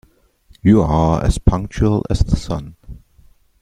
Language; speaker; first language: English; non-native, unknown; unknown